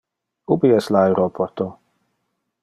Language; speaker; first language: Interlingua; non-native, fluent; Dutch